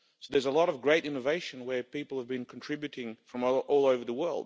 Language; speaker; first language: English; non-native, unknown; Lithuanian